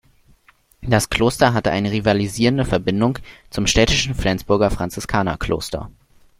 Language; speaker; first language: German; native; German